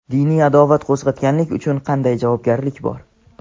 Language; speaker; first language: Uzbek; non-native, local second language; Tajik